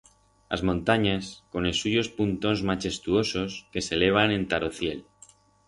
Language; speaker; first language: Aragonese; non-native, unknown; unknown